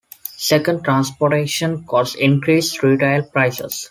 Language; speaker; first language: English; non-native, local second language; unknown